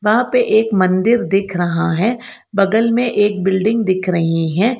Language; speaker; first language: Hindi; non-native, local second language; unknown